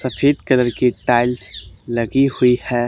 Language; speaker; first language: Hindi; native; Hindi